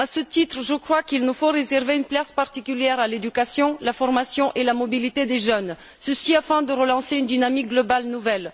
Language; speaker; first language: French; non-native, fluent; Bulgarian